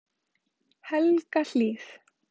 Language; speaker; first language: Icelandic; native; Icelandic